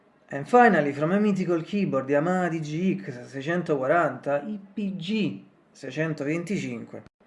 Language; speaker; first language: English; non-native, learner; Italian